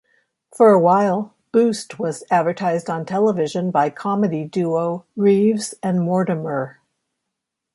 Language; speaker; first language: English; native; English